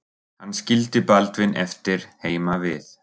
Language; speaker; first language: Icelandic; non-native, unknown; German